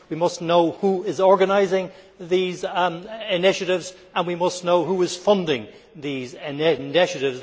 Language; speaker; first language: English; native; English